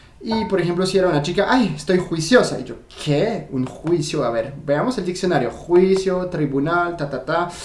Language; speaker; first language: Spanish; non-native, fluent; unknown